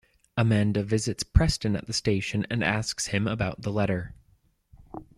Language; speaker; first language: English; native; English